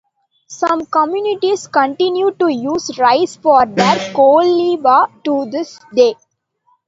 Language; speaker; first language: English; non-native, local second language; Tamil